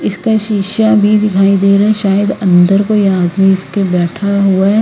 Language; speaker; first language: Hindi; native; Hindi